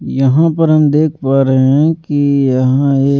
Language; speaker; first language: Hindi; native; Hindi